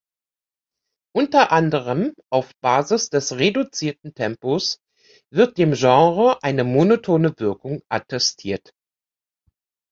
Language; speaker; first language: German; native; German